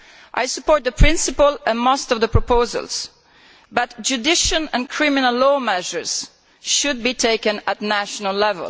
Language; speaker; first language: English; non-native, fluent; Italian